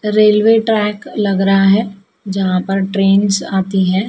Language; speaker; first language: Hindi; native; Hindi